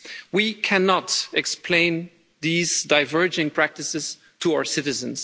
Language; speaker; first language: English; non-native, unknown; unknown